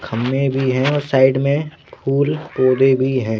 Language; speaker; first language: Hindi; native; Hindi